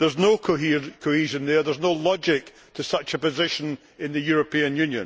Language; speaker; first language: English; native; English